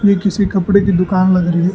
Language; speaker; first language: Hindi; non-native, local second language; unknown